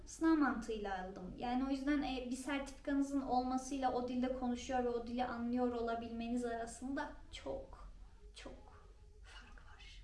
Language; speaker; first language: Turkish; native; Turkish